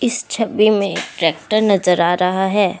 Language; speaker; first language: Hindi; non-native, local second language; Assamese